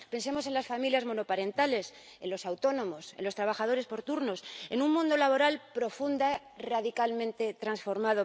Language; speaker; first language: Spanish; native; Spanish